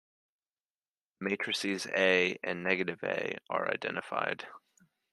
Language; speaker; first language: English; native; English